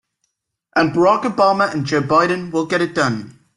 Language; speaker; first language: English; native; English